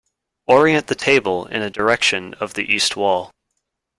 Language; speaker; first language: English; native; English